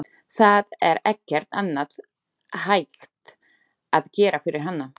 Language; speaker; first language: Icelandic; non-native, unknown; Slovak